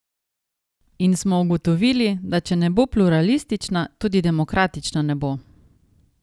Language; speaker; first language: Slovenian; native; Slovenian